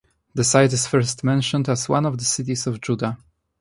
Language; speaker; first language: English; non-native, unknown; Polish